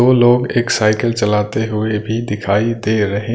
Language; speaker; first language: Hindi; non-native, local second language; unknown